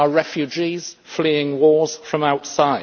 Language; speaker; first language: English; native; English